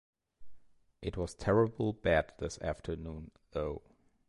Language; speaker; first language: English; non-native, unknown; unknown